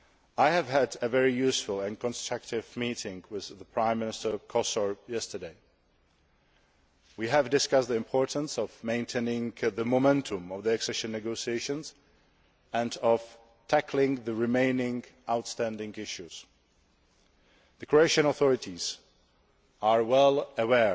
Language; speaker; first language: English; non-native, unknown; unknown